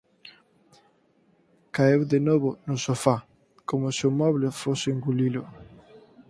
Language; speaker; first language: Galician; native; Galician